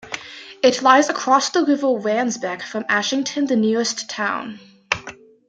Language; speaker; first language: English; native; English